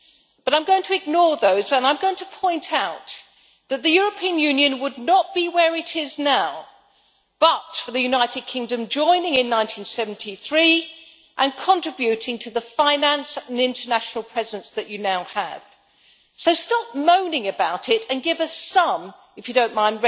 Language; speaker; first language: English; native; English